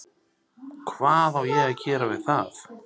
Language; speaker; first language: Icelandic; native; Icelandic